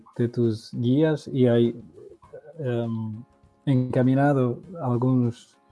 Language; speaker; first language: Spanish; non-native, related language; Portuguese